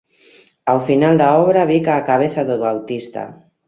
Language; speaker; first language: Galician; native; Galician